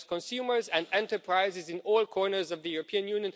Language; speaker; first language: English; non-native, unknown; Romanian